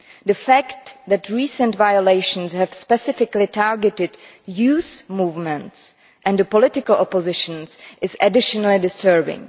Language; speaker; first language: English; non-native, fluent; Czech